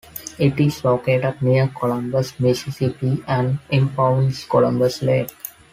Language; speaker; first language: English; non-native, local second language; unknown